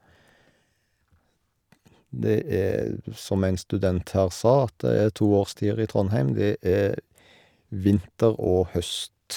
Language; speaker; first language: Norwegian; native; Norwegian